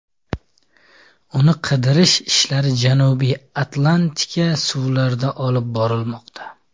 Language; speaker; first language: Uzbek; native; Uzbek